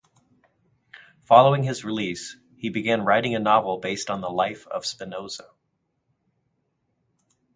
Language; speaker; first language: English; native; English